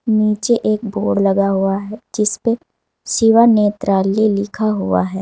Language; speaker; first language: Hindi; native; Hindi